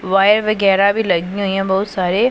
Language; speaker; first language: Hindi; non-native, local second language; Punjabi